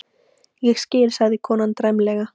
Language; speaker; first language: Icelandic; native; Icelandic